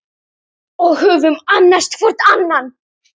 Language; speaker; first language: Icelandic; native; Icelandic